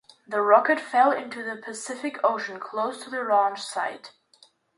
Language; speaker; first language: English; native; English